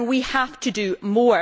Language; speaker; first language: English; native; English